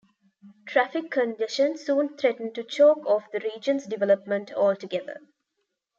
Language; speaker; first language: English; non-native, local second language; Tamil